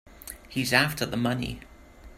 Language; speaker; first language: English; native; English